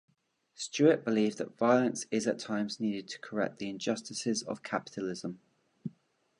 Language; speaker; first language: English; native; English